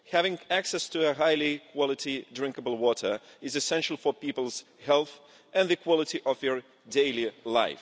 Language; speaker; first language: English; non-native, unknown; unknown